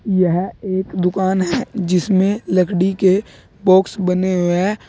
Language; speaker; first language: Hindi; native; Hindi